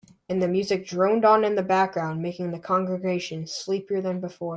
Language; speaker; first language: English; native; English